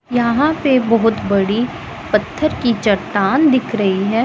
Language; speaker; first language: Hindi; non-native, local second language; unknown